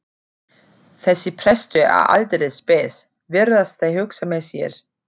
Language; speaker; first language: Icelandic; non-native, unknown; German